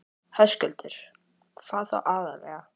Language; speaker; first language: Icelandic; native; Icelandic